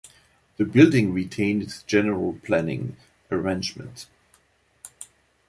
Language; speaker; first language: English; non-native, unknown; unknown